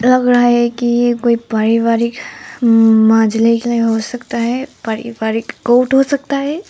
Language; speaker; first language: Hindi; non-native, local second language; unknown